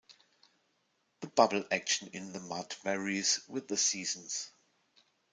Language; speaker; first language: English; non-native, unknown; German